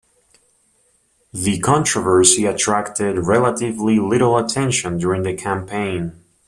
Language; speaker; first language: English; native; English